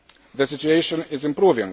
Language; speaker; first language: English; non-native, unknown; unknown